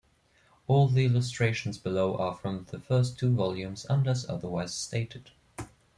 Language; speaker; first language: English; non-native, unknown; German